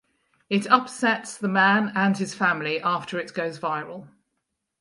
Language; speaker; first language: English; native; English